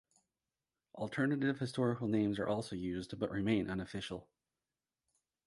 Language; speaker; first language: English; native; English